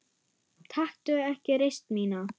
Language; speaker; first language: Icelandic; non-native, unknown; German